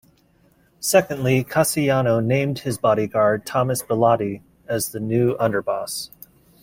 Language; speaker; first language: English; native; English